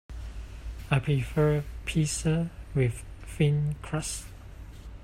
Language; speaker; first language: English; non-native, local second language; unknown